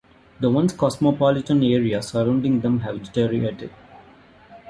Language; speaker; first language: English; non-native, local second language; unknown